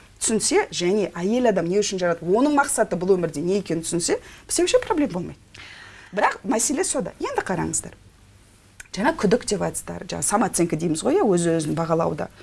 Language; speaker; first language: Kazakh; non-native, local second language; Russian